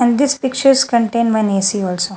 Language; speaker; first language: English; non-native, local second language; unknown